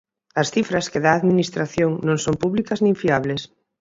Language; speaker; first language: Galician; native; Galician